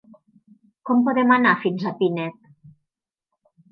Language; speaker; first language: Catalan; native; Catalan